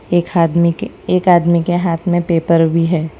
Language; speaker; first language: Hindi; non-native, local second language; Gujarati